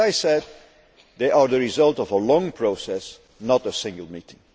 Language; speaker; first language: English; non-native, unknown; Dutch